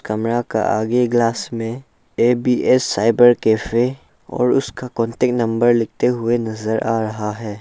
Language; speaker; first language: Hindi; non-native, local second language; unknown